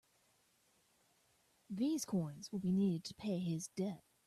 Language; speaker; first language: English; native; English